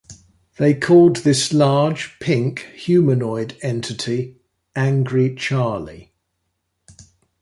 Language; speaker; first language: English; native; English